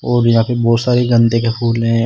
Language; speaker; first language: Hindi; native; Hindi